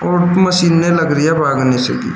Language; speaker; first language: Hindi; native; Hindi